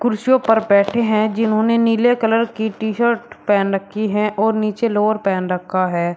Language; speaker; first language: Hindi; native; Hindi